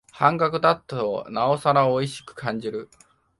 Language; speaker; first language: Japanese; non-native, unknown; Chinese